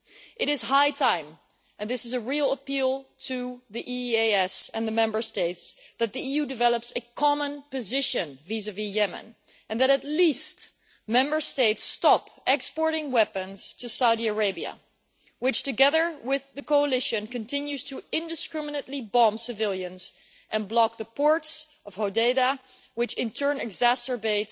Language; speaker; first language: English; non-native, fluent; Dutch